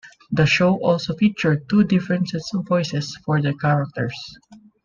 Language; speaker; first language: English; non-native, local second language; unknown